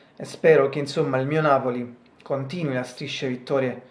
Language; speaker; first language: Italian; native; Italian